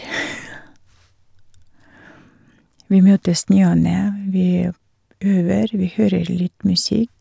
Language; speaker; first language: Norwegian; non-native, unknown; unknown